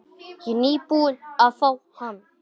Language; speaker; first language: Icelandic; non-native, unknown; English